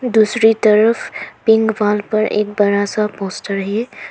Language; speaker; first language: Hindi; non-native, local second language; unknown